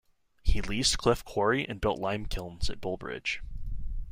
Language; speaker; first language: English; native; English